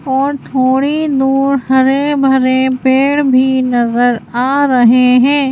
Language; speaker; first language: Hindi; native; Hindi